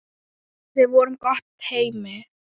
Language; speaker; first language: Icelandic; non-native, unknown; Thai